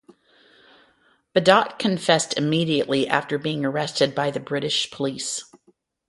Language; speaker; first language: English; native; English